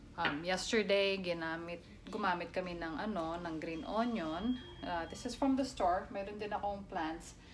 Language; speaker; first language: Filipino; non-native, local second language; Pampanga